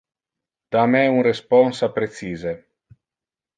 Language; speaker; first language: Interlingua; non-native, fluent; Italian